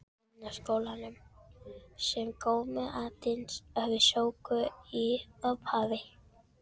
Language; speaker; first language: Icelandic; non-native, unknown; Filipino